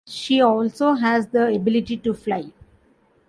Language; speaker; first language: English; non-native, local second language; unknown